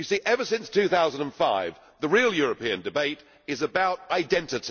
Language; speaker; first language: English; native; English